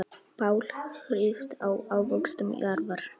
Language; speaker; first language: Icelandic; non-native, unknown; Polish